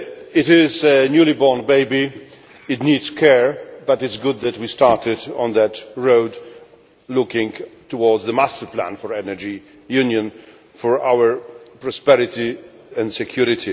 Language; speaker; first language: English; non-native, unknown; Polish